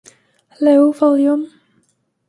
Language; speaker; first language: English; native; English